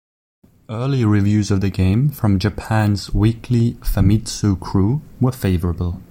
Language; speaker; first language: English; non-native, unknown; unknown